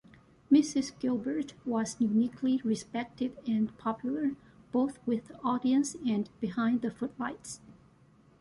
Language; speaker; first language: English; non-native, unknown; Chinese